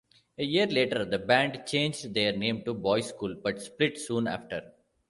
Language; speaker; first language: English; non-native, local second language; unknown